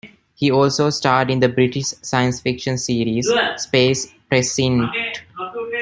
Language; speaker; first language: English; non-native, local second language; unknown